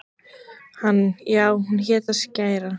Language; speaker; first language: Icelandic; native; Icelandic